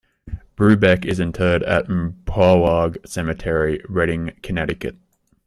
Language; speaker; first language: English; native; English